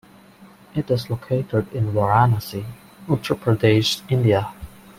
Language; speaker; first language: English; non-native, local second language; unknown